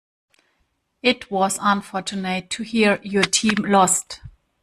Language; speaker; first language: English; non-native, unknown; German